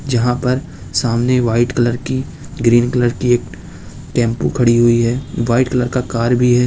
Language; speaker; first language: Hindi; native; Hindi